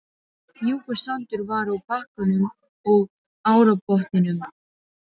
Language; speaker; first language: Icelandic; non-native, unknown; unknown